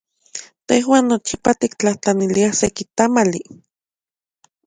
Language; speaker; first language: Central Puebla Nahuatl; native; Central Puebla Nahuatl